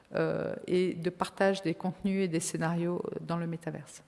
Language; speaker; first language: French; native; French